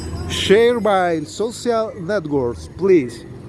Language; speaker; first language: English; non-native, learner; Spanish